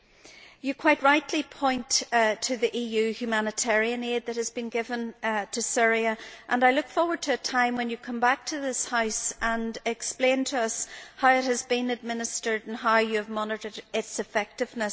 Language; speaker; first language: English; native; English